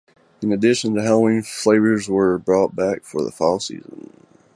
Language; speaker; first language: English; native; English